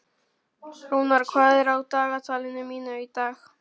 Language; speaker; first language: Icelandic; non-native, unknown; Polish